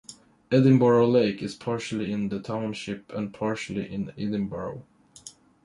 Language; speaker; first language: English; non-native, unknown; Swedish